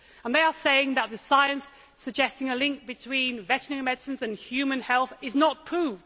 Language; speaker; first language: English; native; English